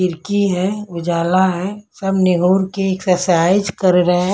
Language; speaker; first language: Hindi; non-native, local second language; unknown